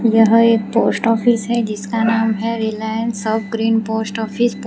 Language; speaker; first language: Hindi; non-native, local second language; Gujarati